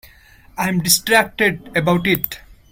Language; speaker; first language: English; non-native, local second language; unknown